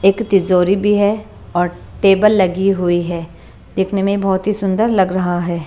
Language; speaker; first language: Hindi; non-native, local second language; Punjabi